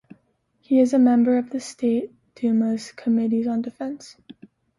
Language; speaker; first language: English; native; English